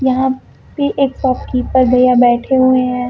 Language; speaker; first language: Hindi; native; Hindi